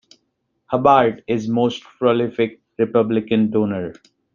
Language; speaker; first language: English; non-native, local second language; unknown